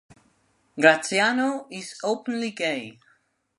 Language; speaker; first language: English; non-native, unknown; Spanish